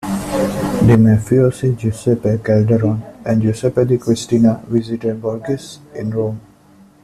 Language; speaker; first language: English; non-native, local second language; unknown